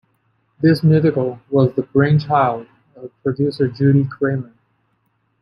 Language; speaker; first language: English; non-native, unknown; Chinese